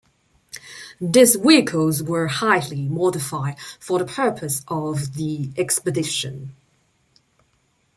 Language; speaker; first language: English; non-native, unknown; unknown